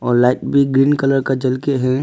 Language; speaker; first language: Hindi; early bilingual, other home language; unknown